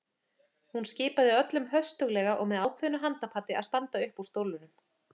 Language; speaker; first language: Icelandic; native; Icelandic